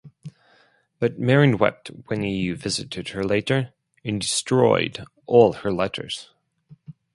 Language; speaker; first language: English; non-native, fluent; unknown